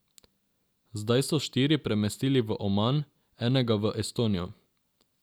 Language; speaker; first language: Slovenian; non-native, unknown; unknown